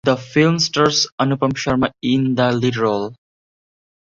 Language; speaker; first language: English; non-native, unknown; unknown